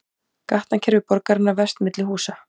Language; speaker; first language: Icelandic; native; Icelandic